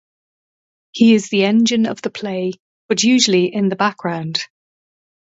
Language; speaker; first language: English; native; English